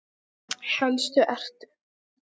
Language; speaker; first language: Icelandic; non-native, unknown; English